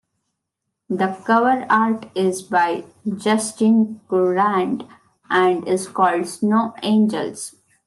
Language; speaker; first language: English; non-native, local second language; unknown